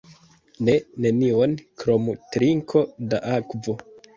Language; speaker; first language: Esperanto; non-native, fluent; Kinyarwanda